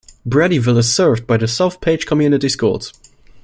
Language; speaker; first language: English; non-native, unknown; German